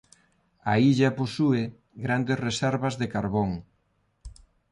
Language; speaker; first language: Galician; non-native, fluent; Spanish